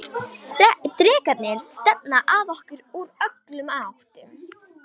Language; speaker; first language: Icelandic; non-native, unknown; Romanian